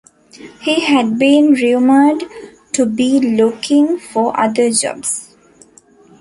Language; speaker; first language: English; non-native, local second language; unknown